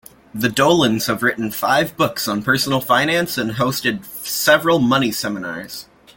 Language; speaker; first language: English; native; English